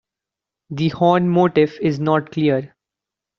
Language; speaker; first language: English; non-native, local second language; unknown